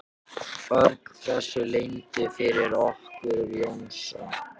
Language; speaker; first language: Icelandic; non-native, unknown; Japanese